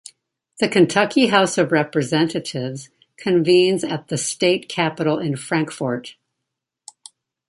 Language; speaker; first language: English; native; English